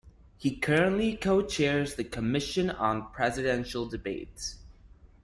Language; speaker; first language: English; non-native, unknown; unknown